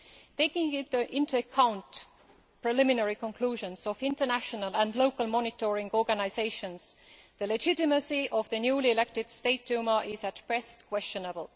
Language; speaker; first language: English; non-native, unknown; Estonian